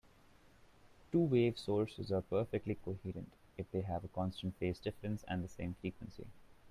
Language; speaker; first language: English; non-native, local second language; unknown